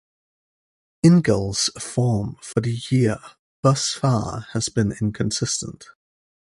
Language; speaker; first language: English; native; English